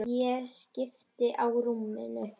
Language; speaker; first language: Icelandic; native; Icelandic